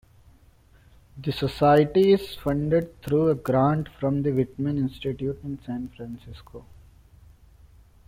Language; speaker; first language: English; non-native, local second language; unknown